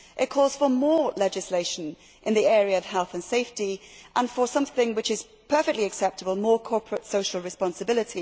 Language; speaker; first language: English; native; English